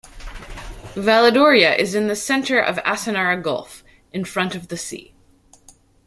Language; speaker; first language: English; native; English